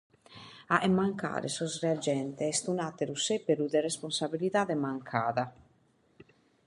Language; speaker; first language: Sardinian; native; Sardinian